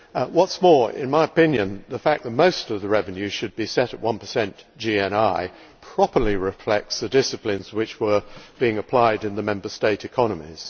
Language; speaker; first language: English; native; English